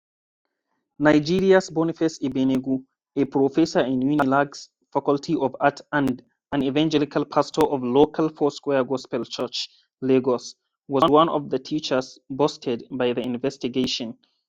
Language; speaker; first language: English; non-native, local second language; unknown